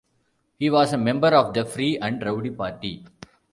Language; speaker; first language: English; non-native, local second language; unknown